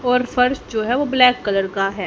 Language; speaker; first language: Hindi; native; Hindi